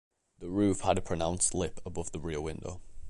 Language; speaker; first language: English; native; English